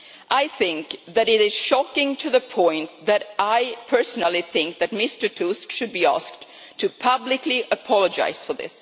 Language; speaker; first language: English; non-native, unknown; Swedish